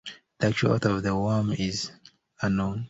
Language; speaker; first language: English; native; English